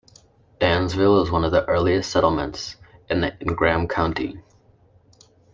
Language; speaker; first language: English; native; English